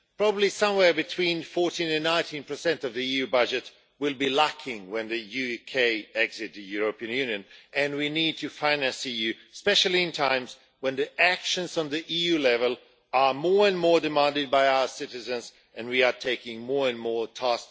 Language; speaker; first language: English; non-native, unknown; Swedish